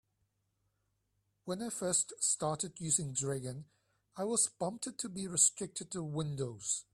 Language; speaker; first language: English; non-native, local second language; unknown